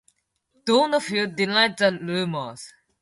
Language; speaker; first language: English; non-native, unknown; Japanese